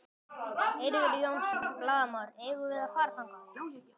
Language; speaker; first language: Icelandic; native; Icelandic